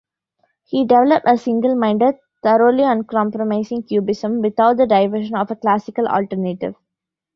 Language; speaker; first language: English; non-native, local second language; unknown